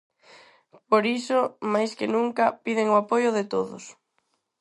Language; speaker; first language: Galician; non-native, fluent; Spanish